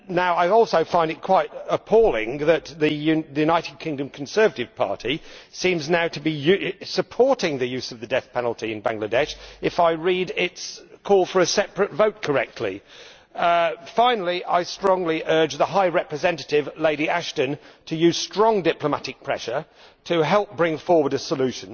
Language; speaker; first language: English; native; English